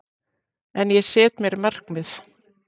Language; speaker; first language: Icelandic; native; Icelandic